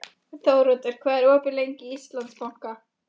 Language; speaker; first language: Icelandic; non-native, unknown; Polish